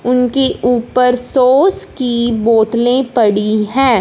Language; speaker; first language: Hindi; non-native, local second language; Punjabi